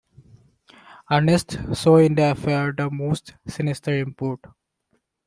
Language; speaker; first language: English; non-native, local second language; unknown